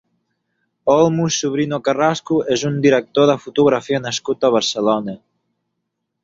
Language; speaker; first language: Catalan; non-native, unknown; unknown